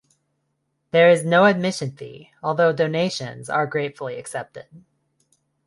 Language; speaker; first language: English; non-native, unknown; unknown